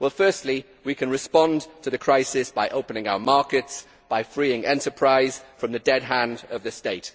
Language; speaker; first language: English; native; English